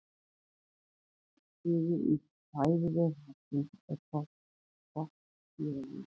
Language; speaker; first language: Icelandic; native; Icelandic